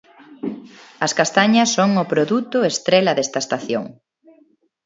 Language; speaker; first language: Galician; non-native, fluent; Spanish